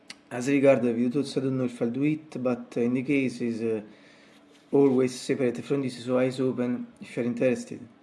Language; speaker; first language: English; non-native, fluent; Italian